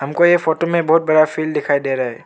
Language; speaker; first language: Hindi; non-native, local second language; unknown